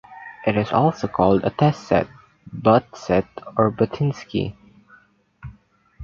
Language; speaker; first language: English; non-native, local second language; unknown